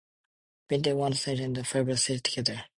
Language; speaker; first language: English; non-native, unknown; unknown